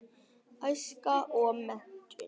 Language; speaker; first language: Icelandic; non-native, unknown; Vietnamese